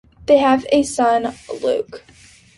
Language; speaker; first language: English; native; English